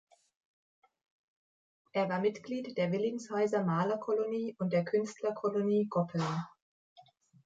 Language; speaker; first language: German; native; German